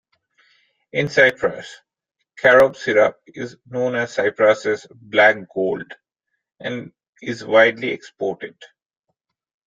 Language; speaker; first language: English; non-native, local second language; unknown